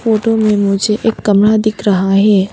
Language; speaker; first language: Hindi; non-native, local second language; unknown